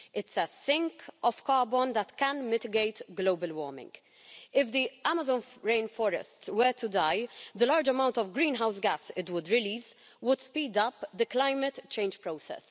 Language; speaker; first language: English; non-native, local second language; Maltese